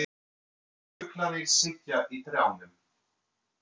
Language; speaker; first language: Icelandic; non-native, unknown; French